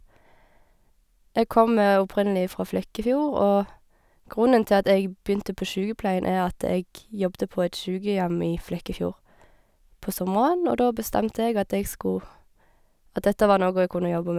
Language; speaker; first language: Norwegian; native; Norwegian